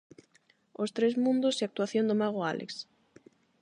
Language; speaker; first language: Galician; non-native, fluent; Spanish